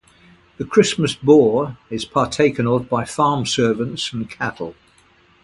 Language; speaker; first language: English; native; English